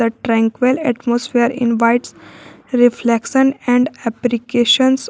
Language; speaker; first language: English; non-native, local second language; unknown